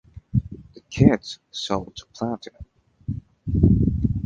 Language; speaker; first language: English; native; English